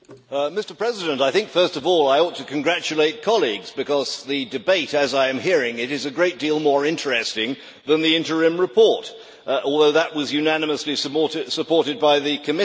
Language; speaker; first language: English; native; English